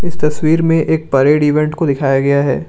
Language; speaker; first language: Hindi; non-native, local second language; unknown